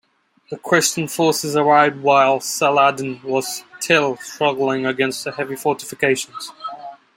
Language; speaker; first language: English; non-native, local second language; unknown